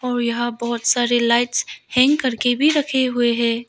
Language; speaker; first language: Hindi; non-native, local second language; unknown